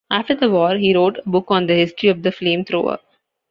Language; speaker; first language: English; non-native, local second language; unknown